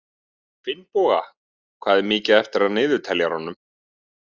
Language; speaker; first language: Icelandic; native; Icelandic